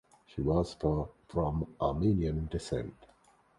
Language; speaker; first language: English; native; English